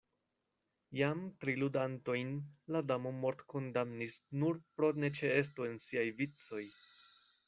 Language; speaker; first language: Esperanto; non-native, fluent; Spanish